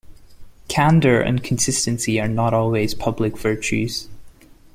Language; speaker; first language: English; non-native, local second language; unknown